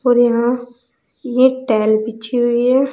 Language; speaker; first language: Hindi; native; Hindi